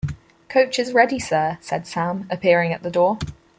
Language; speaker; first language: English; native; English